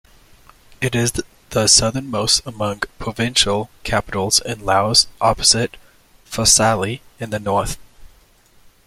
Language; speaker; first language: English; native; English